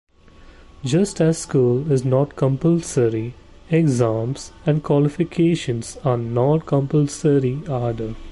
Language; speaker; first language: English; non-native, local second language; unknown